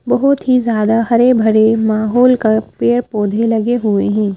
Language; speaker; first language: Hindi; native; Hindi